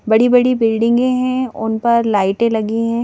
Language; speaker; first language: Hindi; native; Hindi